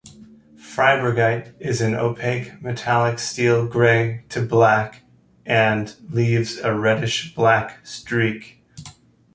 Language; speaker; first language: English; native; English